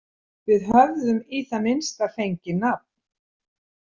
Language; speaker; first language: Icelandic; native; Icelandic